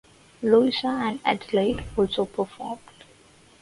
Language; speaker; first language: English; non-native, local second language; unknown